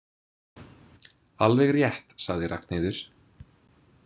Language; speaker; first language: Icelandic; non-native, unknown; English